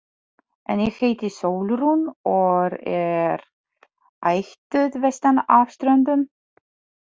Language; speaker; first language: Icelandic; non-native, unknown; Polish